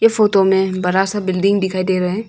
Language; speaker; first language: Hindi; non-native, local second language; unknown